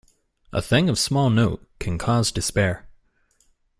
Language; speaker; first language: English; native; English